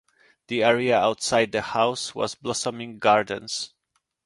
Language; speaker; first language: English; non-native, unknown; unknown